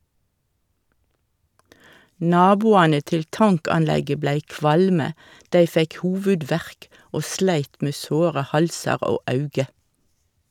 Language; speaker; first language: Norwegian; native; Norwegian